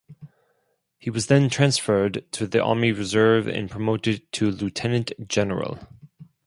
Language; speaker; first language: English; non-native, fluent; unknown